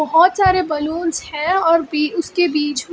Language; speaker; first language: Hindi; non-native, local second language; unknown